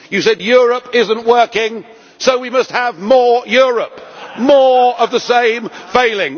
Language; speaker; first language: English; native; English